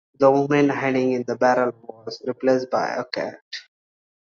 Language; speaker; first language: English; non-native, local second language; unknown